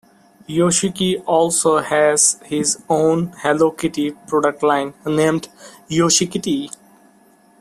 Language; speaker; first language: English; non-native, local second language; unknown